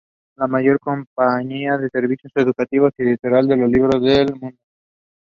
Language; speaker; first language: English; non-native, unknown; Spanish